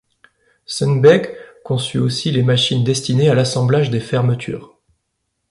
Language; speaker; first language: French; native; French